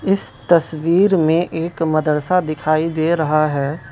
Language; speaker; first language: Hindi; non-native, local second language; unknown